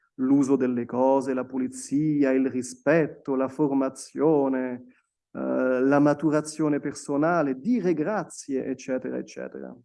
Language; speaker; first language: Italian; non-native, fluent; French